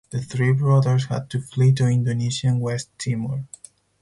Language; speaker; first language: English; non-native, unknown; Spanish